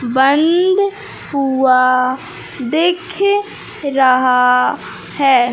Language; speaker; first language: Hindi; native; Hindi